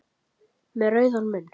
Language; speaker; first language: Icelandic; native; Icelandic